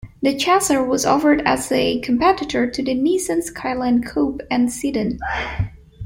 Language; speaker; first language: English; non-native, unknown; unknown